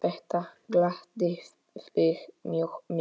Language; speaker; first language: Icelandic; non-native, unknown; Polish